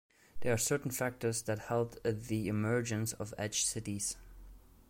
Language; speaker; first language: English; non-native, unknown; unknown